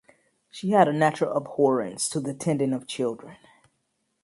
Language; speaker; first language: English; native; English